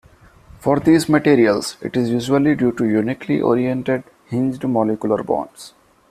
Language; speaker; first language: English; non-native, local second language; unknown